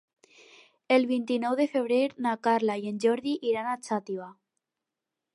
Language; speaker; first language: Catalan; non-native, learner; Spanish